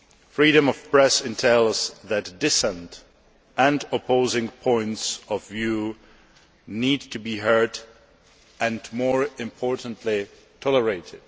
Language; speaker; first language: English; non-native, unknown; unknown